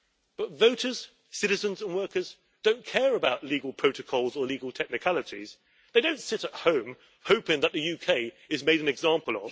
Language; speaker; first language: English; native; English